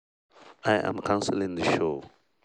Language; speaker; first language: English; non-native, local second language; Hausa